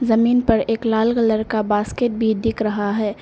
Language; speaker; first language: Hindi; non-native, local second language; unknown